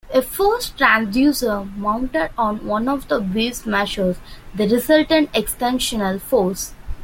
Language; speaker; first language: English; non-native, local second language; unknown